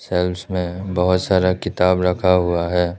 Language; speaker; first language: Hindi; early bilingual, other home language; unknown